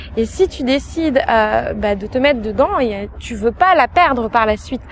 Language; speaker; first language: French; native; French